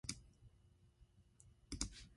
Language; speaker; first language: English; native; English